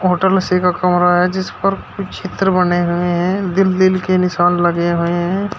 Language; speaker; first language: Hindi; native; Hindi